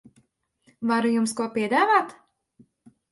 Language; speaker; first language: Latvian; native; Latvian